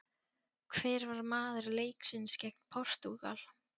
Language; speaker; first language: Icelandic; non-native, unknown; Polish